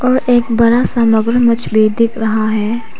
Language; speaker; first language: Hindi; non-native, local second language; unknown